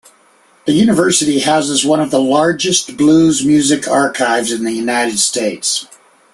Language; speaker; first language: English; native; English